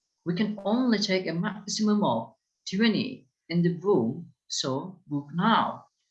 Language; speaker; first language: English; non-native, fluent; Turkish